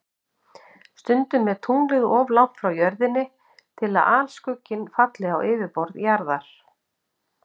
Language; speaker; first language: Icelandic; native; Icelandic